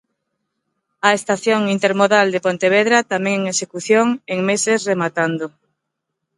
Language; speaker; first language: Galician; non-native, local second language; Spanish